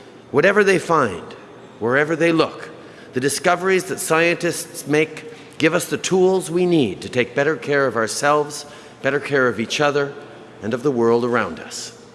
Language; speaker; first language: English; native; English